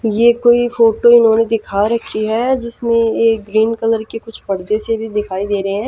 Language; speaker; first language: Hindi; non-native, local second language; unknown